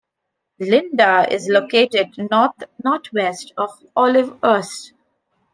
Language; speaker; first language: English; non-native, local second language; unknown